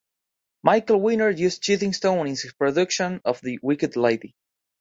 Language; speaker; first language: English; non-native, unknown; Spanish